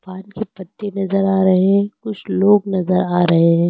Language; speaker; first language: Hindi; native; Hindi